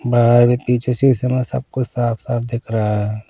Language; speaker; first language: Hindi; non-native, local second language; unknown